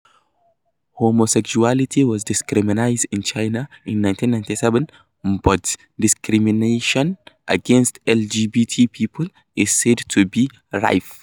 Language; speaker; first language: English; non-native, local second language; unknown